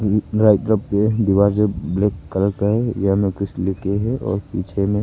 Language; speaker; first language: Hindi; early bilingual, other home language; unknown